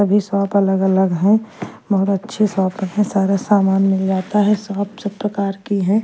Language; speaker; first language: Hindi; non-native, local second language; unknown